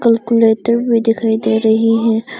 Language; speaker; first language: Hindi; non-native, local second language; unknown